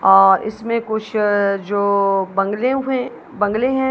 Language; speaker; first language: Hindi; non-native, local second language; Punjabi